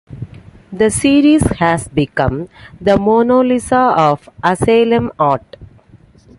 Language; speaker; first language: English; non-native, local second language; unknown